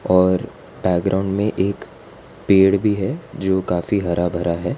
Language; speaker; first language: Hindi; non-native, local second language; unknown